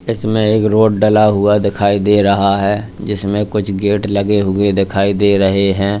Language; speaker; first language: Hindi; native; Hindi